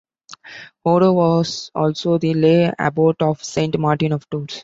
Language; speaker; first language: English; non-native, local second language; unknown